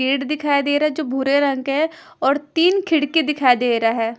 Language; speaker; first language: Hindi; non-native, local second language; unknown